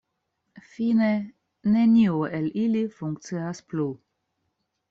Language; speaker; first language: Esperanto; non-native, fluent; Russian